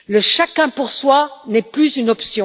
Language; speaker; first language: French; native; French